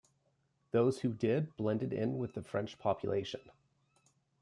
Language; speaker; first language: English; native; English